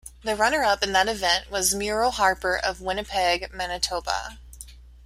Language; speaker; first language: English; native; English